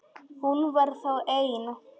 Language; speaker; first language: Icelandic; non-native, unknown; Polish